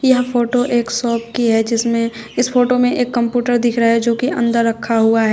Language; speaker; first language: Hindi; native; Hindi